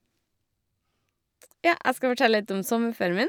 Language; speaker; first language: Norwegian; native; Norwegian